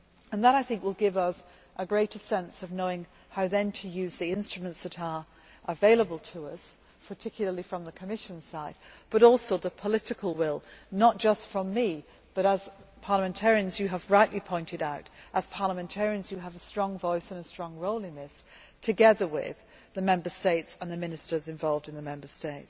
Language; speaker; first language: English; native; English